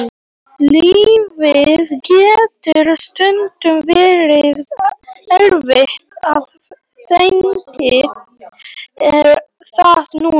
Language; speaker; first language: Icelandic; non-native, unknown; Polish